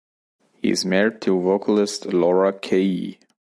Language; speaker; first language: English; non-native, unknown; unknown